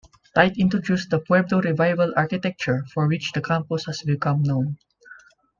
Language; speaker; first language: English; non-native, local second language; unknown